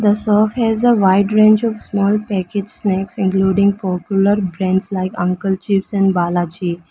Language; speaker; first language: English; non-native, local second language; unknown